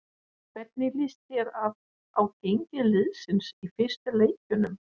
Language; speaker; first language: Icelandic; non-native, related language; Danish